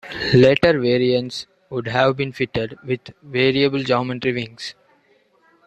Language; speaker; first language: English; non-native, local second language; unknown